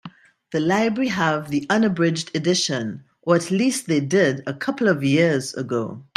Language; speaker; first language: English; native; English